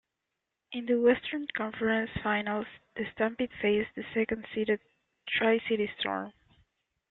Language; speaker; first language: English; native; English